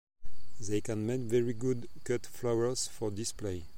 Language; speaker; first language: English; non-native, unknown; French